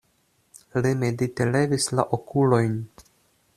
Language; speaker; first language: Esperanto; non-native, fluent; Russian